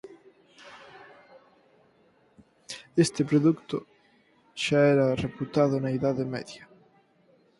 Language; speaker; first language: Galician; native; Galician